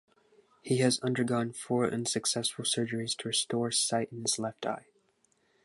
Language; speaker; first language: English; non-native, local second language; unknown